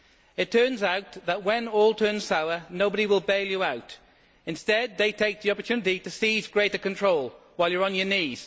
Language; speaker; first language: English; native; English